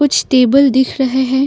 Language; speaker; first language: Hindi; non-native, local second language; Assamese